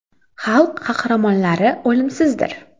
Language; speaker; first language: Uzbek; non-native, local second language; Kara-Kalpak